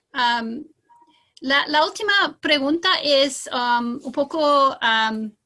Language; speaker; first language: Spanish; non-native, fluent; English